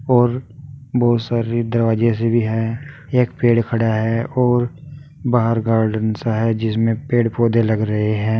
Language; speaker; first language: Hindi; native; Hindi